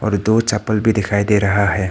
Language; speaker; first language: Hindi; non-native, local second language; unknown